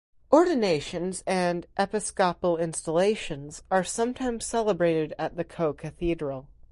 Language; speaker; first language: English; native; English